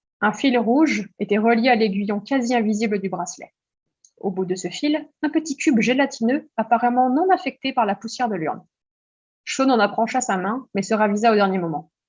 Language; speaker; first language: French; early bilingual, heritage; French